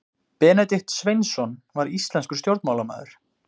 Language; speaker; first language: Icelandic; native; Icelandic